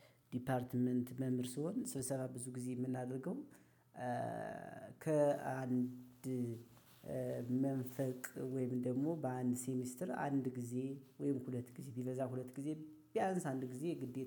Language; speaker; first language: Amharic; native; Amharic